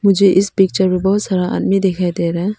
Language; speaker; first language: Hindi; non-native, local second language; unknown